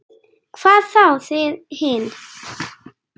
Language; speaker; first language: Icelandic; native; Icelandic